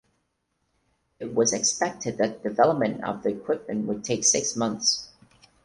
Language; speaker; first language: English; non-native, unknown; Portuguese